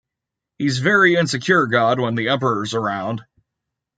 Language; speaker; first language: English; native; English